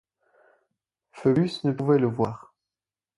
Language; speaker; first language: French; non-native, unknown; German